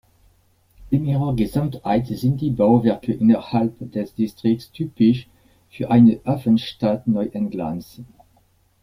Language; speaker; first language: German; non-native, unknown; French